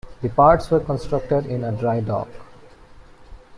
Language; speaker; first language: English; non-native, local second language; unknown